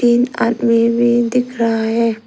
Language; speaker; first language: Hindi; non-native, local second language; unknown